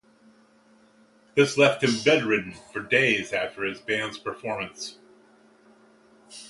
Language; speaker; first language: English; native; English